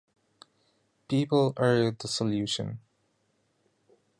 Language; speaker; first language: English; non-native, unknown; Bangla